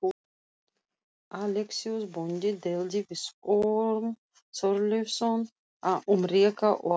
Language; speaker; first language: Icelandic; non-native, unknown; Russian